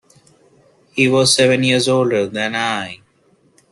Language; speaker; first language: English; non-native, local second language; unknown